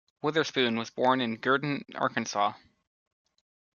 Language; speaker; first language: English; native; English